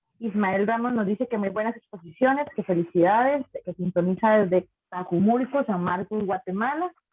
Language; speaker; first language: Spanish; native; Spanish